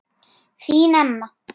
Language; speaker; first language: Icelandic; native; Icelandic